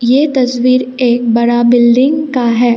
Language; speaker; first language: Hindi; non-native, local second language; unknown